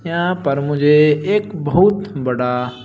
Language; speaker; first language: Hindi; native; Hindi